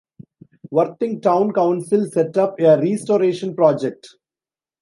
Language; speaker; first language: English; non-native, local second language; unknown